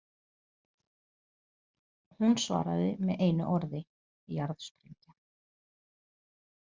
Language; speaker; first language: Icelandic; non-native, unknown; Portuguese